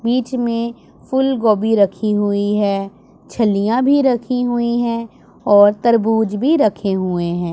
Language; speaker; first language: Hindi; non-native, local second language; Punjabi